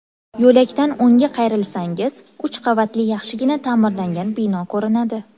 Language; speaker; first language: Uzbek; native; Uzbek